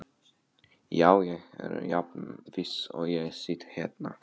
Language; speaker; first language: Icelandic; non-native, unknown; Polish